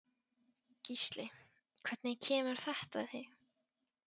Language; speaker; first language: Icelandic; non-native, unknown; Polish